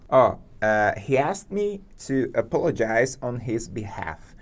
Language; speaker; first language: English; non-native, fluent; Portuguese